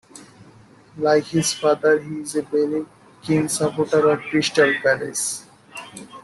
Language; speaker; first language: English; native; English